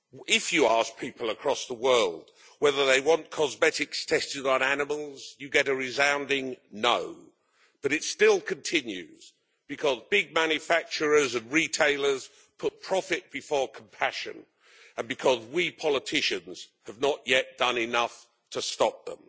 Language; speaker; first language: English; native; English